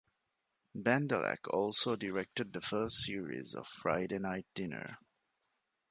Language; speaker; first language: English; non-native, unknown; Divehi